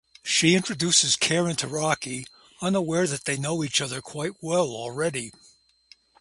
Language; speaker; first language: English; native; English